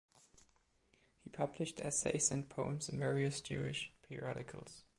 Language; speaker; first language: English; non-native, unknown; German